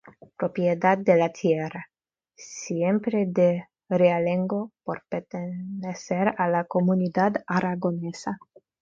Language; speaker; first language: Spanish; non-native, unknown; Russian